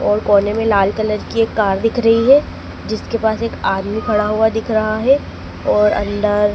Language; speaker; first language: Hindi; native; Hindi